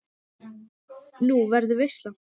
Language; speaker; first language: Icelandic; non-native, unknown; English